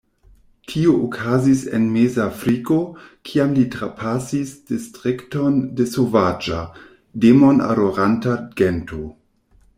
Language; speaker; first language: Esperanto; non-native, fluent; German